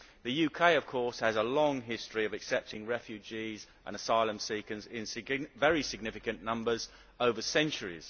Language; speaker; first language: English; native; English